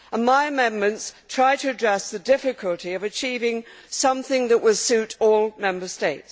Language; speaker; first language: English; native; English